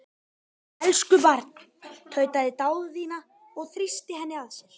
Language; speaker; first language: Icelandic; native; Icelandic